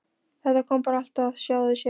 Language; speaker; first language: Icelandic; non-native, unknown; Polish